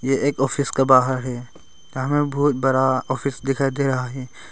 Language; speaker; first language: Hindi; non-native, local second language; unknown